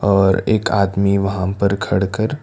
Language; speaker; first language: Hindi; non-native, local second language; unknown